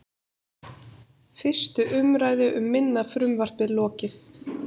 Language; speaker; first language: Icelandic; native; Icelandic